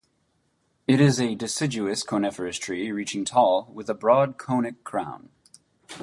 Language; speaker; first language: English; native; English